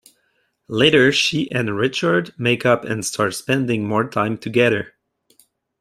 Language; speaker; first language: English; non-native, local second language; French